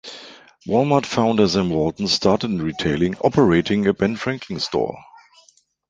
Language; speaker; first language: English; non-native, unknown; German